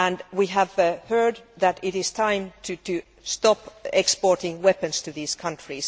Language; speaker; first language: English; non-native, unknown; Finnish